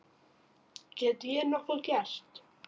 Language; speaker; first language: Icelandic; native; Icelandic